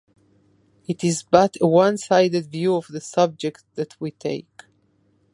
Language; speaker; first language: English; non-native, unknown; Spanish